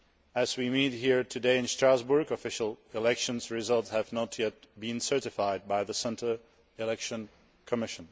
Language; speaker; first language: English; non-native, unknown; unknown